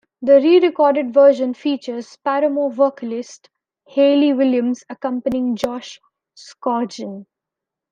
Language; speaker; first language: English; non-native, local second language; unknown